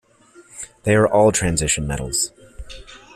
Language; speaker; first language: English; native; English